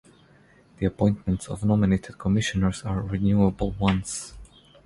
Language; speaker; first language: English; non-native, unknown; Croatian